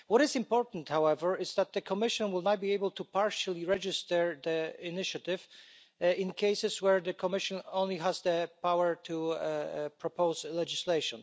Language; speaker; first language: English; non-native, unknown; Polish